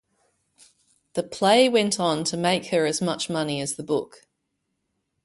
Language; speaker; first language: English; native; English